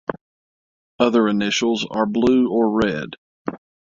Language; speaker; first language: English; native; English